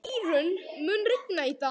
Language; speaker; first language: Icelandic; native; Icelandic